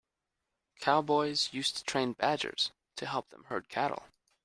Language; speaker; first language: English; native; English